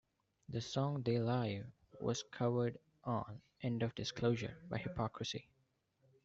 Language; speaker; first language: English; non-native, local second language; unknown